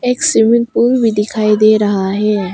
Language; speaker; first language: Hindi; non-native, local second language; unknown